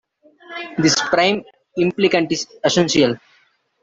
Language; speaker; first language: English; non-native, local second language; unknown